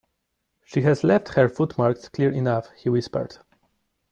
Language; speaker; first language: English; non-native, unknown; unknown